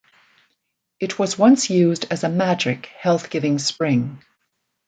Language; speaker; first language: English; native; English